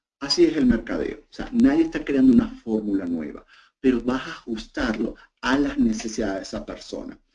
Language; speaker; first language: Spanish; native; Spanish